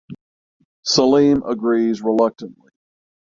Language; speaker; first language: English; native; English